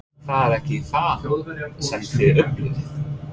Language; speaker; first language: Icelandic; non-native, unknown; English